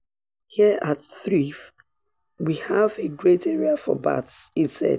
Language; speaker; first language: English; non-native, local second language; Yoruba